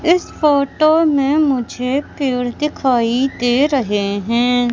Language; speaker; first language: Hindi; native; Hindi